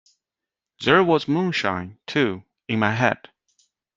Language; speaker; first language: English; non-native, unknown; Chinese